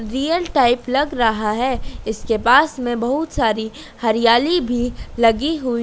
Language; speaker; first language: Hindi; native; Hindi